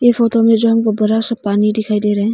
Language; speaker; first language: Hindi; non-native, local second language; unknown